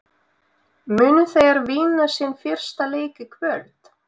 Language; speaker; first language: Icelandic; non-native, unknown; Russian